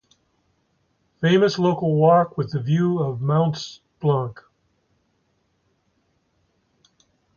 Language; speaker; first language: English; native; English